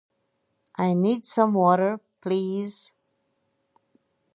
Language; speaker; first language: English; native; English